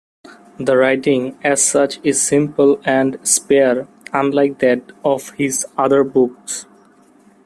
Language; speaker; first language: English; non-native, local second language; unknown